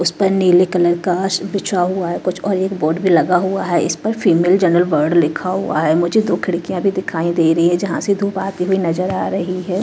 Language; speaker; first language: Hindi; native; Hindi